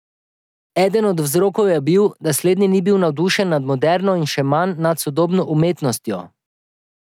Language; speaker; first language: Slovenian; native; Slovenian